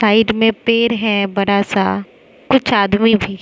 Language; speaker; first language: Hindi; non-native, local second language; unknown